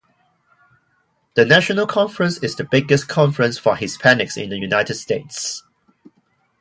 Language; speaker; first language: English; non-native, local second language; Cantonese